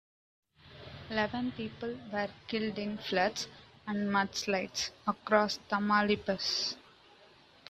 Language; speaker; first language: English; native; English